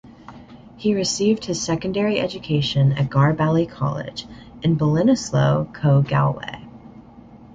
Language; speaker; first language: English; native; English